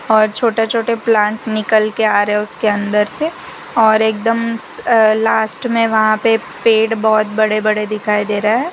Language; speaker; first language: Hindi; non-native, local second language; Gujarati